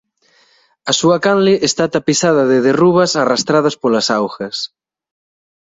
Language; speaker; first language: Galician; native; Galician